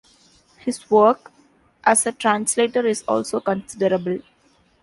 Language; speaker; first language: English; non-native, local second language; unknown